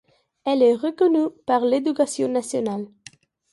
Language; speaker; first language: French; non-native, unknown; Catalan